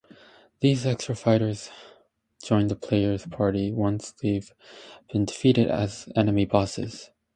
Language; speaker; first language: English; native; English